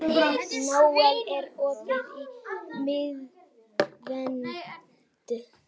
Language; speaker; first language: Icelandic; native; Icelandic